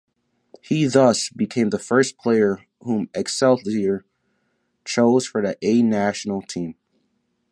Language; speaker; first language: English; native; English